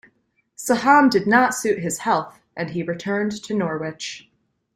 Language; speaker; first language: English; native; English